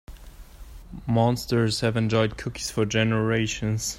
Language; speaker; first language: English; non-native, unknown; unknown